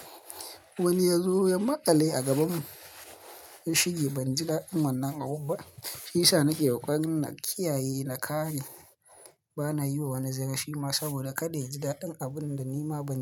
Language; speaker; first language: Hausa; native; Hausa